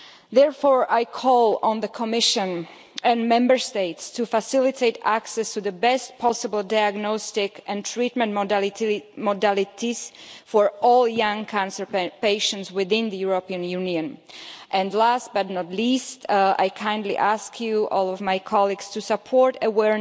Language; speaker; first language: English; non-native, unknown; Slovak